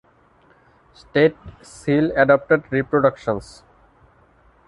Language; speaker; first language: English; non-native, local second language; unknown